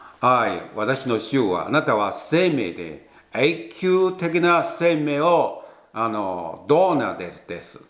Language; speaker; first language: Japanese; non-native, fluent; Chinese